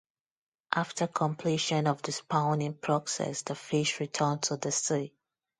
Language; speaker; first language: English; non-native, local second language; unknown